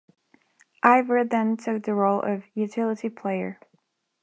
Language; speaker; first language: English; non-native, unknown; Spanish